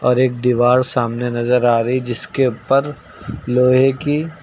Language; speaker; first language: Hindi; native; Hindi